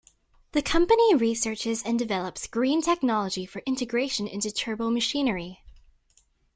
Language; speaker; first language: English; native; English